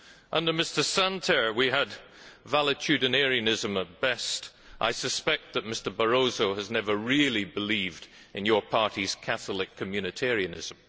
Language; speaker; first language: English; native; English